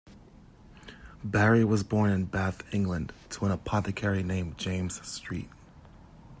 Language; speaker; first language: English; native; English